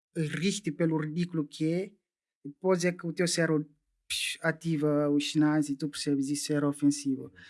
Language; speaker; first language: Portuguese; non-native, local second language; Upper Guinea Crioulo